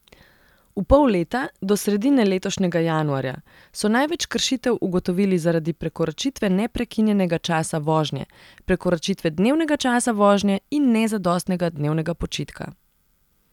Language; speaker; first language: Slovenian; non-native, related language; Serbian